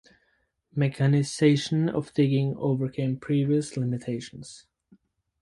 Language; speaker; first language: English; native; English